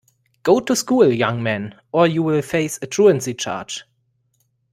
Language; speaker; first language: English; non-native, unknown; German